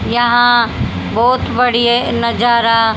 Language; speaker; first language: Hindi; native; Hindi